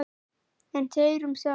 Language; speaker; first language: Icelandic; native; Icelandic